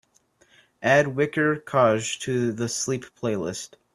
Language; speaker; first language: English; native; English